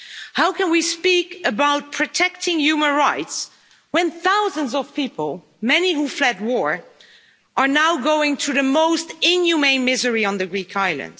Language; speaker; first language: English; non-native, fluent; Dutch